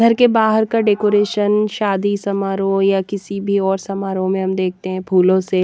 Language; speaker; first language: Hindi; native; Hindi